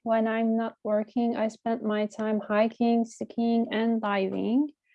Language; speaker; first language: English; non-native, learner; Turkish